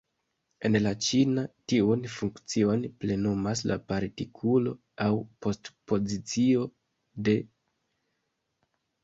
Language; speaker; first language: Esperanto; non-native, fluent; Kinyarwanda